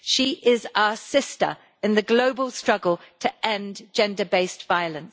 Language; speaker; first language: English; native; English